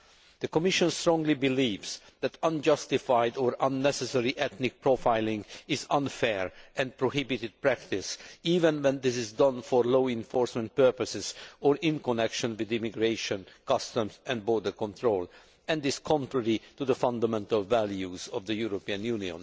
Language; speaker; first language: English; non-native, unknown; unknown